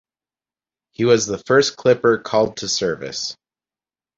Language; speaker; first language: English; native; English